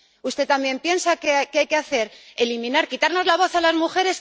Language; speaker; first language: Spanish; native; Spanish